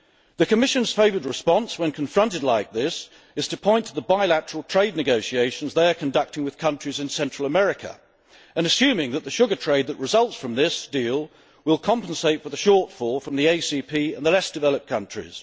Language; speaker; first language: English; native; English